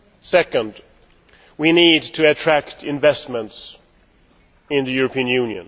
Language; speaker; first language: English; non-native, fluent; Swedish